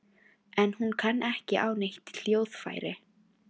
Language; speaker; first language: Icelandic; non-native, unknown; Filipino